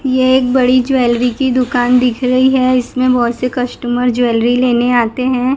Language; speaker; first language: Hindi; non-native, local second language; Gujarati